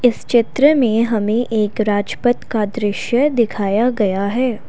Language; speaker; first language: Hindi; non-native, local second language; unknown